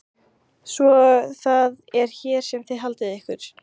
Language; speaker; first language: Icelandic; native; Icelandic